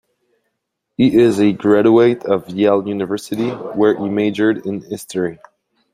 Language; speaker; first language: English; non-native, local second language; French